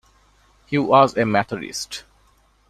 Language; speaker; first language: English; non-native, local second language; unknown